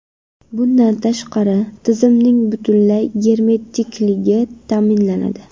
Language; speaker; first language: Uzbek; non-native, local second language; Kara-Kalpak